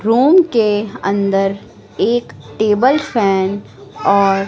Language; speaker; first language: Hindi; native; Hindi